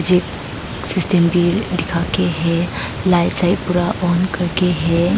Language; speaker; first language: Hindi; non-native, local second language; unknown